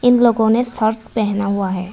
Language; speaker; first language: Hindi; non-native, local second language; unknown